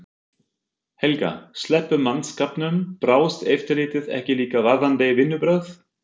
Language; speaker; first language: Icelandic; non-native, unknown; German